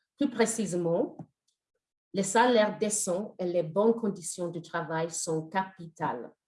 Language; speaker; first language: French; non-native, fluent; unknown